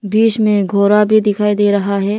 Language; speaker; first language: Hindi; early bilingual, other home language; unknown